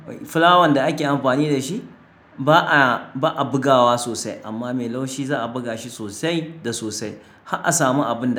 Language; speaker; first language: Hausa; native; Hausa